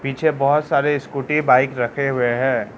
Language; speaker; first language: Hindi; non-native, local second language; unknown